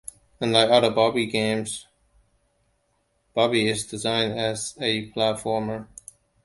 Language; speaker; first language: English; non-native, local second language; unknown